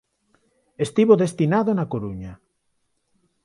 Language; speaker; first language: Galician; non-native, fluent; Spanish